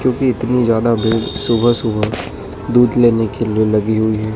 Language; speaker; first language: Hindi; native; Hindi